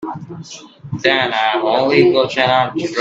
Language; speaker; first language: English; non-native, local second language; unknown